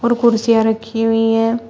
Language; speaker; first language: Hindi; native; Hindi